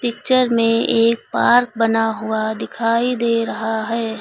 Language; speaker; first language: Hindi; native; Hindi